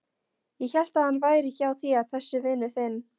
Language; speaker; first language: Icelandic; non-native, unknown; Polish